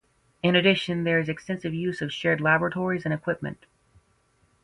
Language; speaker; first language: English; native; English